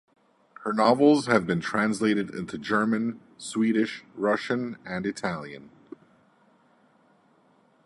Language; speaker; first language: English; native; English